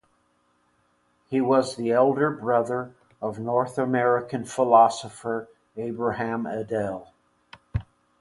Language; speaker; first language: English; native; English